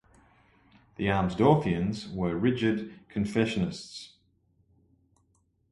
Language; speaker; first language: English; native; English